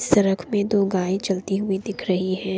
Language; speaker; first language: Hindi; non-native, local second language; Assamese